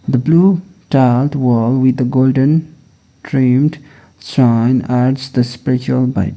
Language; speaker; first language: English; non-native, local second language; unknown